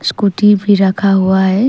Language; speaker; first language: Hindi; early bilingual, other home language; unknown